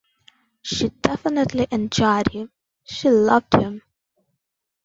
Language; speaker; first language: English; non-native, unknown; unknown